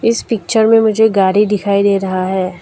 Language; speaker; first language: Hindi; non-native, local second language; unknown